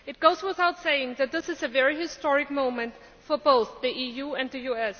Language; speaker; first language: English; non-native, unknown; Greek